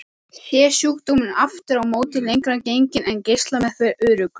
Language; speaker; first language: Icelandic; native; Icelandic